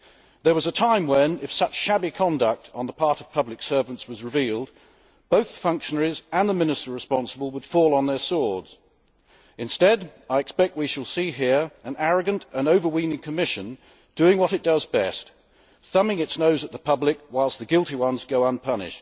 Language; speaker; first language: English; native; English